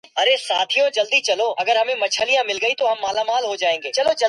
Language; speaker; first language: English; native; English